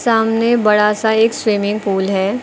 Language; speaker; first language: Hindi; native; Hindi